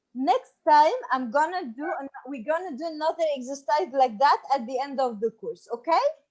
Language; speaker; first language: English; non-native, fluent; French